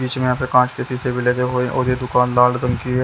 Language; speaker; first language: Hindi; native; Hindi